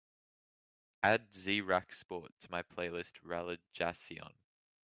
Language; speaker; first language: English; native; English